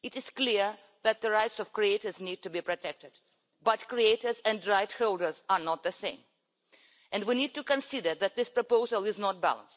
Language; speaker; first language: English; non-native, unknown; Russian